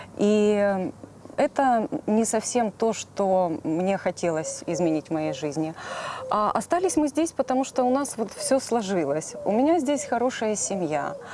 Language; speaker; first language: Russian; native; Russian